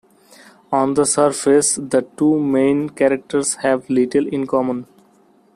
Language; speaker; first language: English; non-native, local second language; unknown